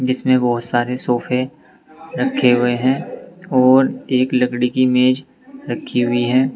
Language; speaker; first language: Hindi; native; Hindi